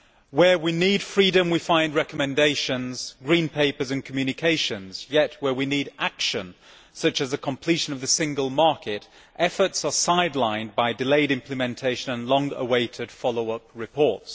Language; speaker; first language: English; native; English